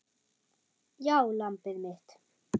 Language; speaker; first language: Icelandic; non-native, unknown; German